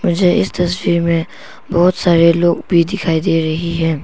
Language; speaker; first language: Hindi; non-native, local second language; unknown